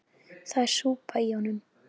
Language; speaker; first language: Icelandic; native; Icelandic